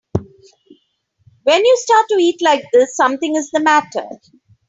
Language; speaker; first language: English; non-native, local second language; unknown